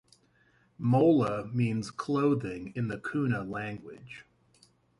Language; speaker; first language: English; native; English